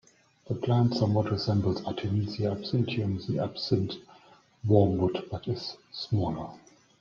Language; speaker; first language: English; non-native, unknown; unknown